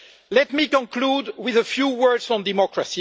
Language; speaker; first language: English; non-native, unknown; French